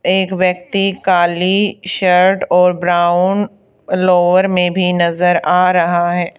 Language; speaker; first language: Hindi; native; Hindi